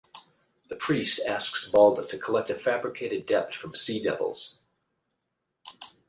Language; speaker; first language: English; native; English